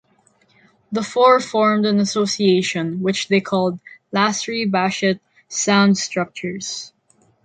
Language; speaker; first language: English; non-native, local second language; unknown